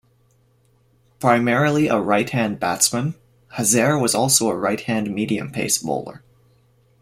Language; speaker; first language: English; native; English